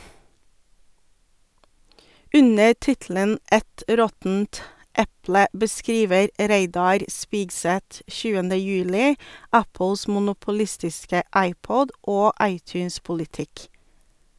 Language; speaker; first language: Norwegian; non-native, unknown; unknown